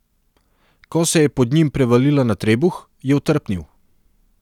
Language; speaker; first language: Slovenian; non-native, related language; Serbian